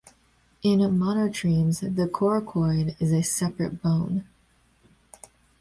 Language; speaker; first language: English; native; English